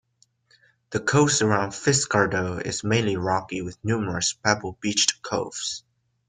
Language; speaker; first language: English; non-native, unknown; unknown